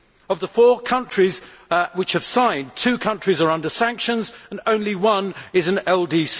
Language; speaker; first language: English; native; English